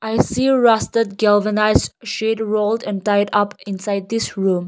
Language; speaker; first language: English; non-native, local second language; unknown